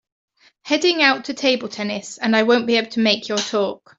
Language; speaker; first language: English; native; English